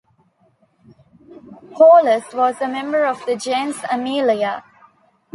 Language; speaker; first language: English; non-native, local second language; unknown